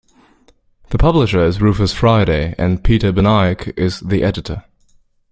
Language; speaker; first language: English; native; English